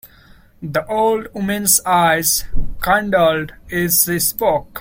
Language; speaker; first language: English; non-native, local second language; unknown